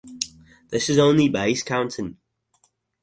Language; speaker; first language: English; native; English